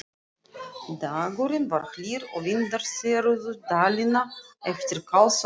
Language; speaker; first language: Icelandic; non-native, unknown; Russian